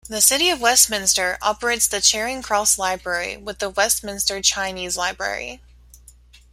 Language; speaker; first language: English; native; English